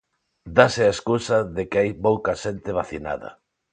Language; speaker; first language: Galician; non-native, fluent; Spanish